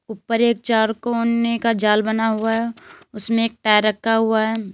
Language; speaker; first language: Hindi; native; Hindi